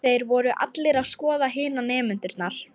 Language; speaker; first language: Icelandic; non-native, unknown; Lithuanian